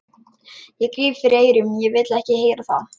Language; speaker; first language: Icelandic; non-native, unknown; Lithuanian